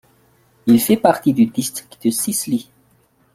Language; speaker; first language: French; non-native, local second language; Malagasy